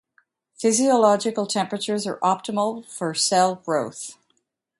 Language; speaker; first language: English; native; English